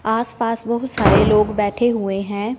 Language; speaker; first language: Hindi; non-native, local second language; Punjabi